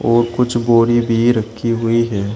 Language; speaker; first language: Hindi; native; Hindi